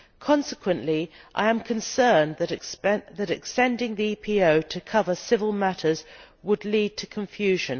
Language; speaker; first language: English; native; English